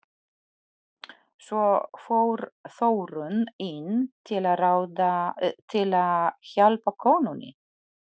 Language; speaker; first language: Icelandic; non-native, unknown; Polish